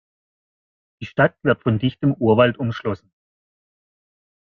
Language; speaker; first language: German; native; German